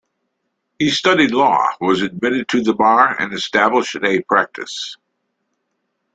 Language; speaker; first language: English; native; English